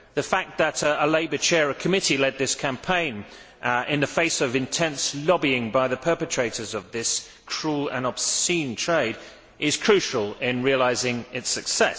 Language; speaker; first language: English; native; English